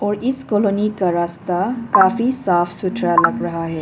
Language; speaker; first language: Hindi; non-native, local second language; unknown